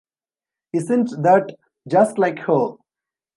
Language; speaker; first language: English; non-native, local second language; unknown